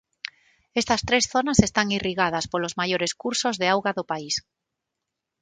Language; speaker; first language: Galician; non-native, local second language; Spanish